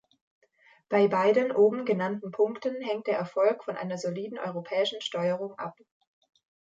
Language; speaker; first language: German; native; German